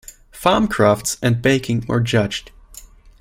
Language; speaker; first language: English; non-native, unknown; German